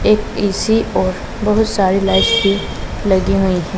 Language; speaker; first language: Hindi; non-native, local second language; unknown